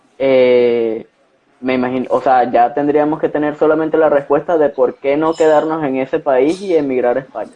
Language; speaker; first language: Spanish; native; Spanish